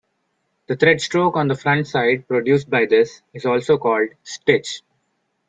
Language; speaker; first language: English; non-native, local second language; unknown